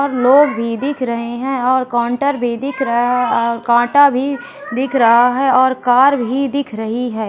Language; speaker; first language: Hindi; native; Hindi